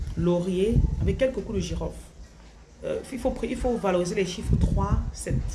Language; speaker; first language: French; non-native, local second language; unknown